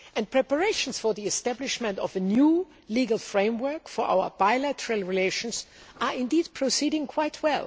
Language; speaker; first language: English; non-native, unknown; German